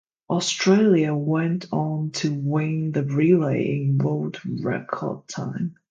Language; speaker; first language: English; non-native, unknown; Chinese